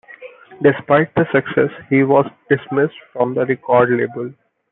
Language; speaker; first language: English; non-native, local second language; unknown